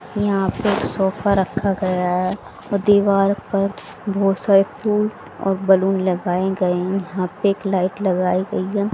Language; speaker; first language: Hindi; native; Hindi